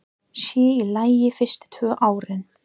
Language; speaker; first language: Icelandic; non-native, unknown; English